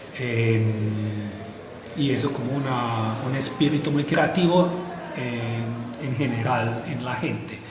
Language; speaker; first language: Spanish; non-native, fluent; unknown